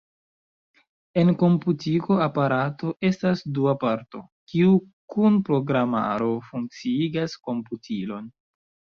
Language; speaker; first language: Esperanto; non-native, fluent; Chinese